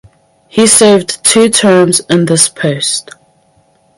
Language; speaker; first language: English; native; English